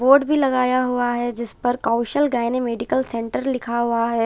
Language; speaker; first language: Hindi; non-native, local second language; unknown